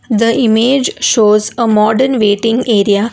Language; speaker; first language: English; non-native, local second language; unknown